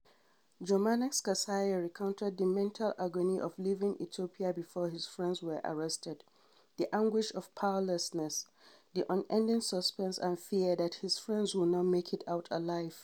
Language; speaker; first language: English; non-native, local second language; Hausa